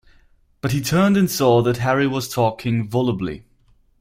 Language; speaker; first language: English; non-native, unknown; German